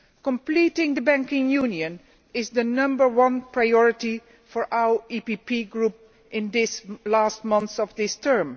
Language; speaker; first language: English; non-native, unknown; Dutch